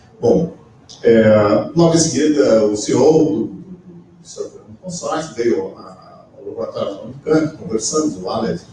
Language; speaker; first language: Portuguese; native; Portuguese